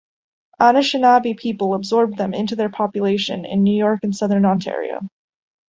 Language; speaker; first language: English; native; English